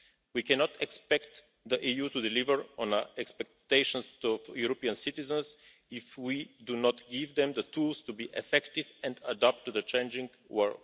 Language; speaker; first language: English; non-native, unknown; Bulgarian